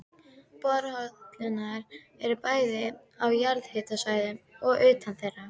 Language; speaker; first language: Icelandic; native; Icelandic